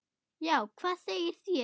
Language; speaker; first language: Icelandic; non-native, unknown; German